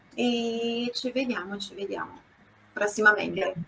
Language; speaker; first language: Italian; non-native, fluent; Portuguese